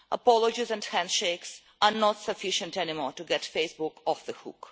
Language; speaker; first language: English; non-native, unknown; Russian